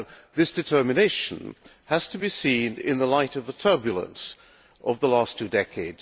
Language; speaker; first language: English; non-native, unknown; Hungarian